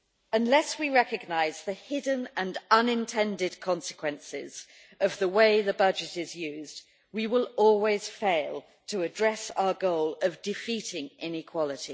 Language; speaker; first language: English; native; English